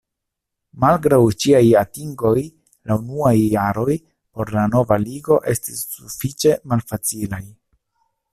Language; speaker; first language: Esperanto; non-native, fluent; Italian